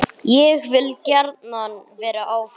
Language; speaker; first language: Icelandic; non-native, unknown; English